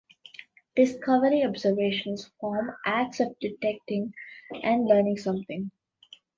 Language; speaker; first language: English; non-native, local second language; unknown